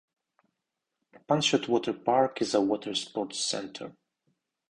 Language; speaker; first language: English; non-native, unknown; Russian